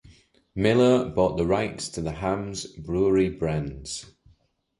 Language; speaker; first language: English; native; English